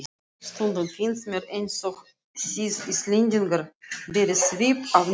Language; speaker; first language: Icelandic; non-native, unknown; Russian